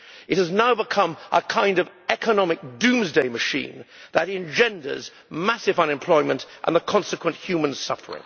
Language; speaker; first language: English; native; English